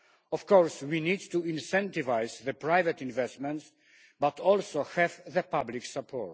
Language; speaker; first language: English; non-native, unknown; Polish